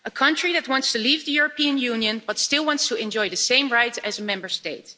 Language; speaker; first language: English; non-native, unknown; Dutch